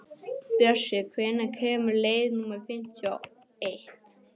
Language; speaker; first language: Icelandic; non-native, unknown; English